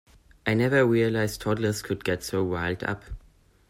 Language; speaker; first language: English; non-native, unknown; German